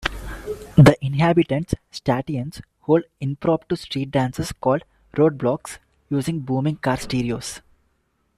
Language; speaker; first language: English; non-native, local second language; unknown